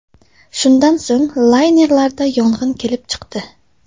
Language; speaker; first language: Uzbek; non-native, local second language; Tajik